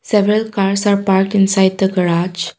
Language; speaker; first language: English; non-native, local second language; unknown